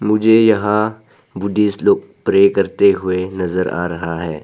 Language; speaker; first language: Hindi; non-native, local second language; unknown